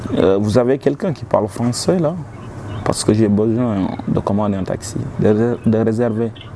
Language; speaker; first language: French; non-native, local second language; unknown